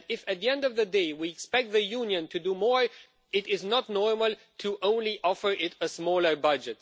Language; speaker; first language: English; non-native, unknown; Romanian